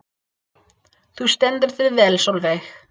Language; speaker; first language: Icelandic; non-native, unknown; English